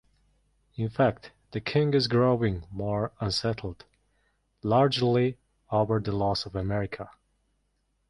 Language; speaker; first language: English; non-native, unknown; Mongolian